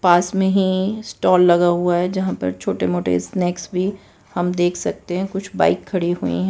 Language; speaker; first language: Hindi; non-native, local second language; Gujarati